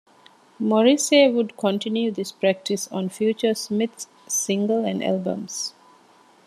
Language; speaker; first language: English; non-native, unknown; Divehi